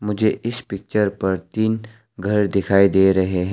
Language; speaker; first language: Hindi; non-native, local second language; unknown